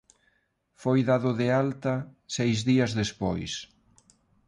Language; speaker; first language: Galician; non-native, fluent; Spanish